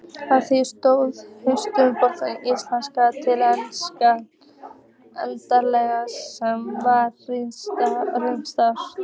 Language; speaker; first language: Icelandic; native; Icelandic